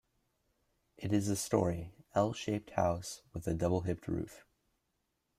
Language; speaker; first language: English; native; English